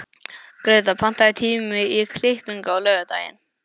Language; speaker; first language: Icelandic; non-native, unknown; English